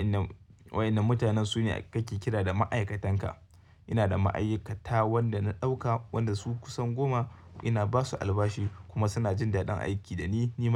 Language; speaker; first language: Hausa; native; Hausa